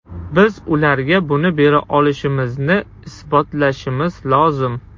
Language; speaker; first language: Uzbek; non-native, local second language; Russian